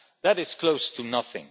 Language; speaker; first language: English; non-native, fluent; Dutch